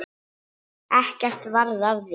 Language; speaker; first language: Icelandic; native; Icelandic